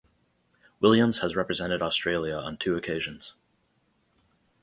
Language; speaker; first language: English; native; English